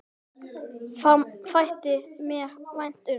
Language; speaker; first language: Icelandic; native; Icelandic